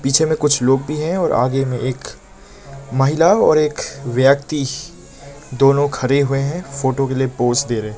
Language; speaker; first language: Hindi; non-native, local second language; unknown